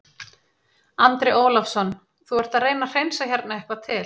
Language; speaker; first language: Icelandic; native; Icelandic